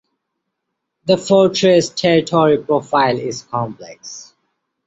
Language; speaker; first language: English; non-native, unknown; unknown